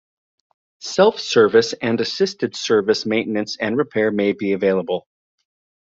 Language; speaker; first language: English; native; English